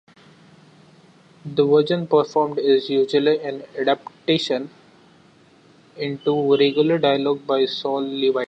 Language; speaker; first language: English; non-native, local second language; Marathi